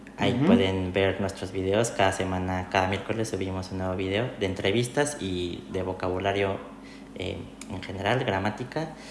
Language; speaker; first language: Spanish; native; Spanish